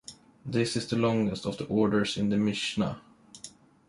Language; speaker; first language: English; non-native, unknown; Swedish